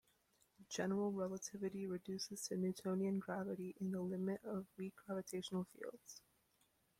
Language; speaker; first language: English; native; English